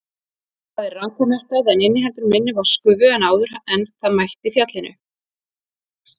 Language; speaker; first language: Icelandic; native; Icelandic